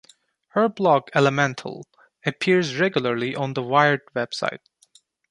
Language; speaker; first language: English; non-native, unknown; Turkish